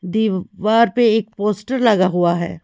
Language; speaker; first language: Hindi; native; Hindi